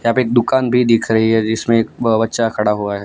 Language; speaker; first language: Hindi; non-native, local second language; Gujarati